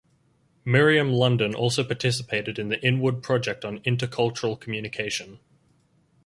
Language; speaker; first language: English; native; English